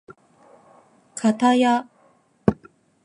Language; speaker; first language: Japanese; non-native, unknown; Chinese